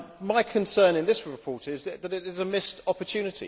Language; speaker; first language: English; native; English